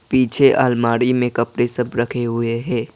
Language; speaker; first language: Hindi; non-native, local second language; Assamese